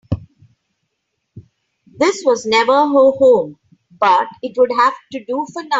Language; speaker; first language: English; non-native, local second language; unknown